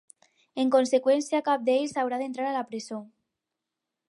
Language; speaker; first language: Catalan; non-native, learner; Spanish